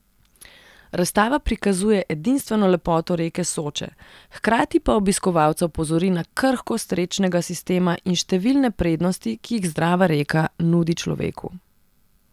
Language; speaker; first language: Slovenian; non-native, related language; Serbian